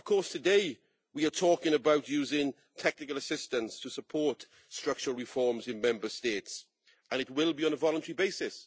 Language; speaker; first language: English; native; English